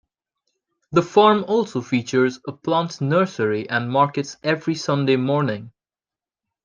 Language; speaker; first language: English; native; English